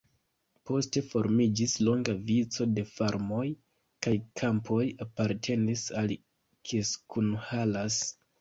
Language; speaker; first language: Esperanto; non-native, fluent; Kinyarwanda